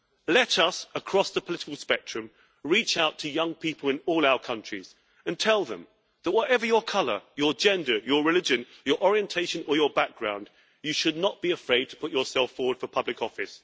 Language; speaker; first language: English; native; English